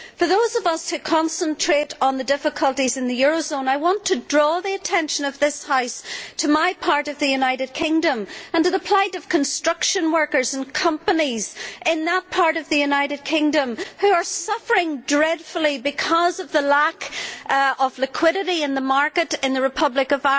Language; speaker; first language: English; native; English